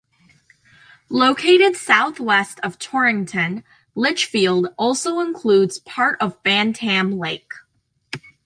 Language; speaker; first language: English; native; English